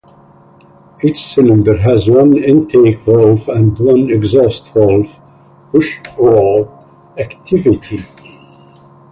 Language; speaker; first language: English; non-native, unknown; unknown